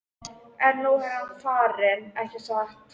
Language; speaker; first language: Icelandic; native; Icelandic